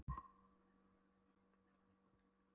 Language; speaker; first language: Icelandic; non-native, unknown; Polish